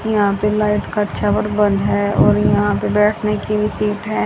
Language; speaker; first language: Hindi; native; Hindi